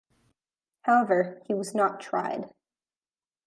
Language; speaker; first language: English; native; English